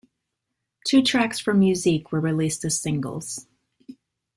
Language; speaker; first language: English; native; English